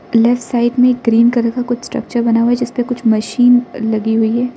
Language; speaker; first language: Hindi; non-native, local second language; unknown